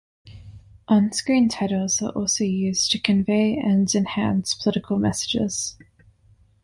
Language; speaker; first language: English; non-native, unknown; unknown